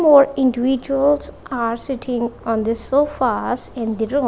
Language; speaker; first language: English; non-native, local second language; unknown